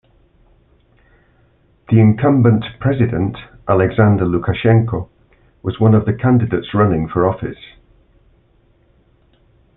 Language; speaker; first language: English; native; English